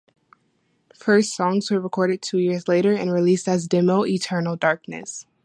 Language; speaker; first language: English; native; English